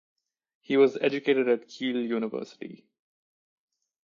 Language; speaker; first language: English; non-native, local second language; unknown